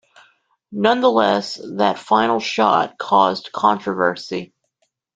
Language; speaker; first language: English; native; English